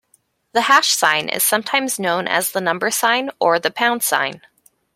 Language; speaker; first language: English; native; English